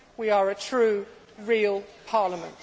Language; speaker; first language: English; native; English